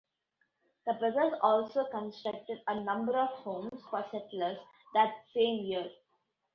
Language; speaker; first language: English; non-native, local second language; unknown